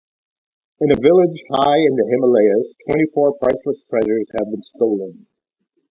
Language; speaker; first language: English; native; English